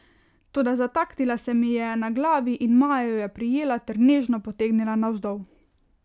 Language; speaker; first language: Slovenian; native; Slovenian